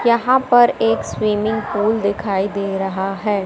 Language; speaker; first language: Hindi; native; Hindi